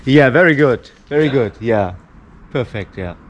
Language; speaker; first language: English; non-native, learner; German